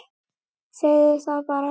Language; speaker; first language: Icelandic; native; Icelandic